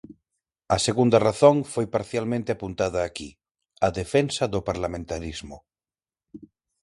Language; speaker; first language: Galician; non-native, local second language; Spanish